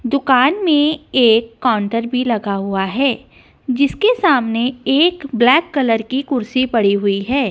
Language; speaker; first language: Hindi; non-native, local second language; Punjabi